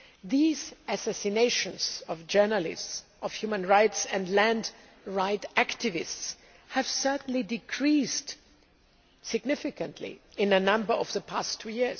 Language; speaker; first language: English; non-native, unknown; German